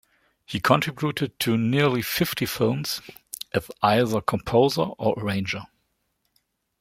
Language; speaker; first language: English; non-native, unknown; German